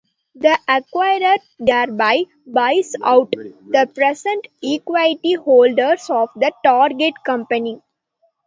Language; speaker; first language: English; non-native, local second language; Tamil